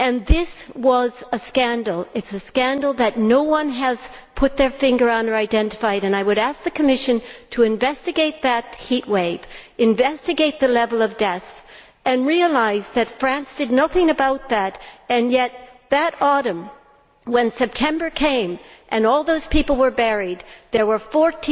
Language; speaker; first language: English; native; English